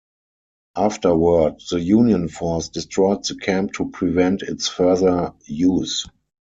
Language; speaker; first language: English; non-native, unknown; German